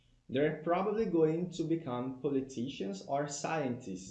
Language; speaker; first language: English; non-native, fluent; Portuguese